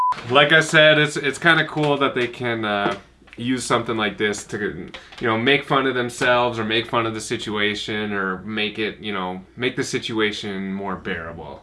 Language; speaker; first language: English; native; English